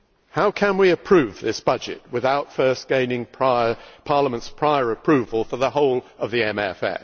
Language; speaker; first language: English; native; English